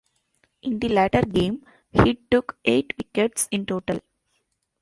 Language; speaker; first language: English; non-native, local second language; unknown